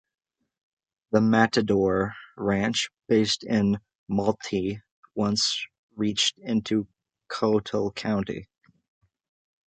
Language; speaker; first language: English; native; English